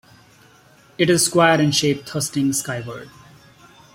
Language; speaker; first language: English; non-native, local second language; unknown